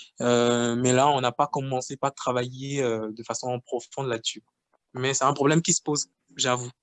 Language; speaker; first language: French; non-native, local second language; Fon